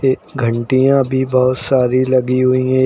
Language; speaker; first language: Hindi; native; Hindi